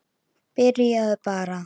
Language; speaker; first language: Icelandic; native; Icelandic